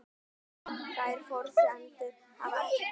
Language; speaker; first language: Icelandic; native; Icelandic